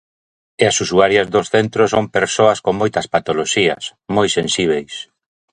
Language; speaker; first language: Galician; native; Galician